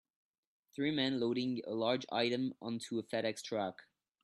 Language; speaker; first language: English; non-native, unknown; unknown